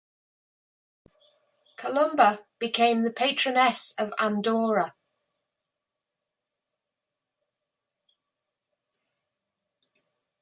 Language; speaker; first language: English; native; English